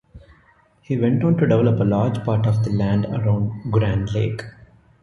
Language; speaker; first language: English; non-native, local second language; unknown